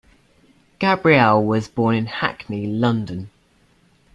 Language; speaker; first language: English; native; English